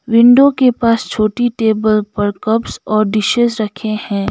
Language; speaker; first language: Hindi; non-native, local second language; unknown